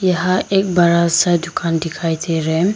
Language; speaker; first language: Hindi; non-native, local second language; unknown